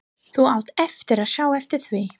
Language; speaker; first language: Icelandic; non-native, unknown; English